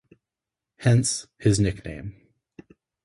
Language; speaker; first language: English; native; English